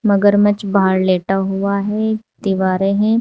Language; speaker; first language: Hindi; native; Hindi